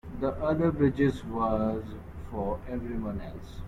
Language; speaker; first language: English; non-native, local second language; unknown